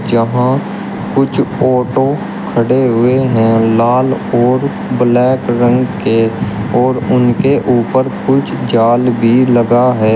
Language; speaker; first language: Hindi; native; Hindi